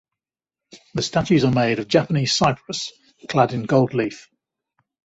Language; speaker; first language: English; native; English